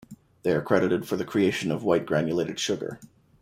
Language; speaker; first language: English; native; English